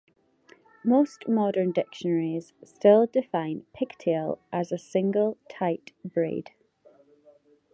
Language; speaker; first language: English; native; English